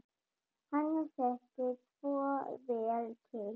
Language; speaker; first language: Icelandic; non-native, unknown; German